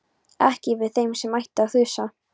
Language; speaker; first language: Icelandic; non-native, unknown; Polish